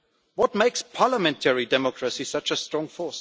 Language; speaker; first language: English; non-native, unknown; German